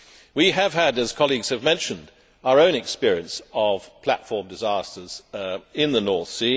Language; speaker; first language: English; native; English